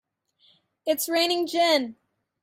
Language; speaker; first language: English; native; English